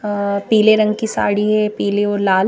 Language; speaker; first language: Hindi; native; Hindi